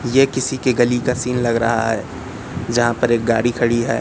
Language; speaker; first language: Hindi; native; Hindi